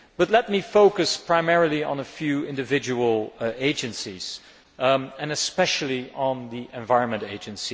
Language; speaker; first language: English; non-native, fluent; Dutch